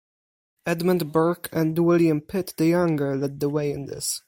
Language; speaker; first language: English; non-native, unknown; Polish